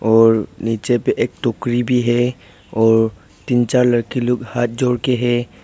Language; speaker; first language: Hindi; non-native, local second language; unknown